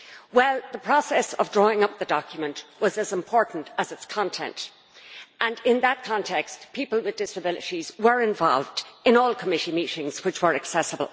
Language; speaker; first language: English; native; English